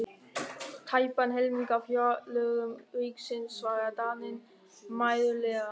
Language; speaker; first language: Icelandic; non-native, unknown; German